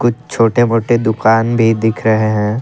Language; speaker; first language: Hindi; non-native, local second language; Assamese